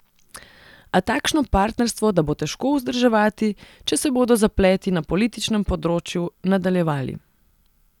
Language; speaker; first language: Slovenian; non-native, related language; Serbian